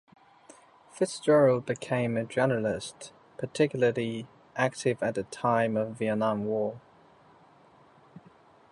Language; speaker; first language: English; native; English